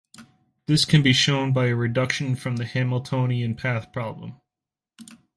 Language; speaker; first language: English; native; English